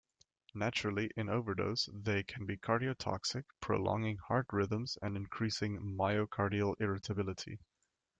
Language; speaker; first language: English; native; English